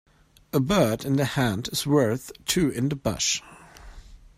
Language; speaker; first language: English; non-native, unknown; German